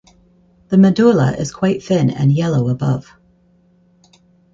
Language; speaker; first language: English; native; English